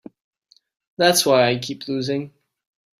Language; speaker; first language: English; native; English